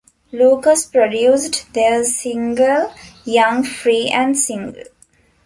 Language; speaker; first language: English; non-native, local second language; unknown